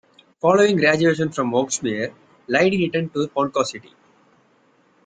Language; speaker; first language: English; non-native, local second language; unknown